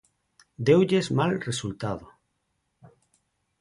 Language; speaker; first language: Galician; non-native, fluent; Spanish